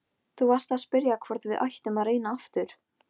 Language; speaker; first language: Icelandic; non-native, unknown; Polish